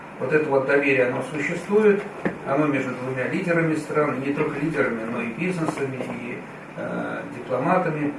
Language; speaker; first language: Russian; native; Russian